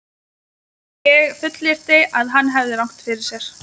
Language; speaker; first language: Icelandic; non-native, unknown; Lithuanian